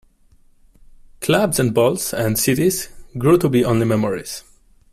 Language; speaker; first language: English; non-native, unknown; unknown